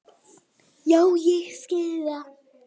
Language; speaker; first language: Icelandic; native; Icelandic